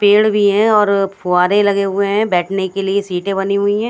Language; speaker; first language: Hindi; native; Hindi